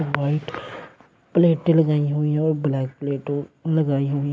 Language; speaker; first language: Hindi; native; Hindi